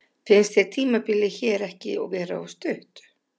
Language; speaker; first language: Icelandic; native; Icelandic